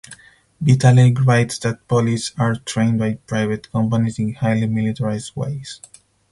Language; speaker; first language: English; non-native, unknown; Spanish